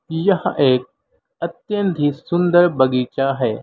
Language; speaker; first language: Hindi; native; Hindi